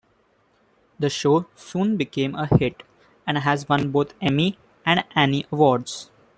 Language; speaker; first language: English; non-native, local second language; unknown